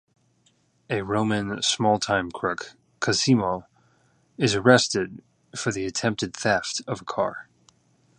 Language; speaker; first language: English; native; English